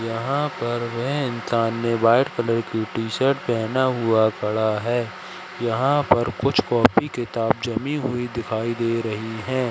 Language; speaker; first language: Hindi; native; Hindi